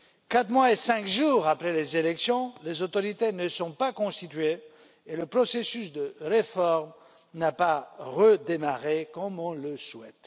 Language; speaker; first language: French; non-native, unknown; Romanian